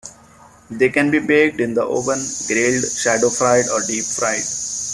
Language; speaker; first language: English; non-native, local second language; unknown